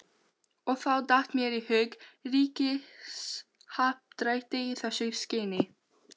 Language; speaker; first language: Icelandic; non-native, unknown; Albanian